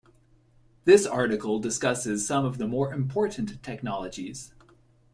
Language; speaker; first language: English; native; English